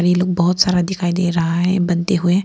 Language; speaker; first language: Hindi; non-native, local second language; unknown